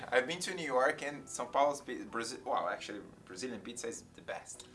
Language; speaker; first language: English; non-native, fluent; Portuguese